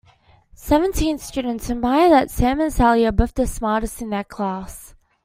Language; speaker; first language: English; native; English